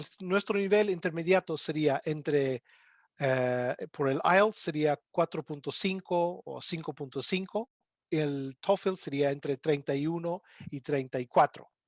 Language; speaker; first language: Spanish; non-native, fluent; English